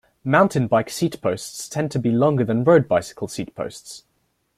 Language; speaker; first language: English; native; English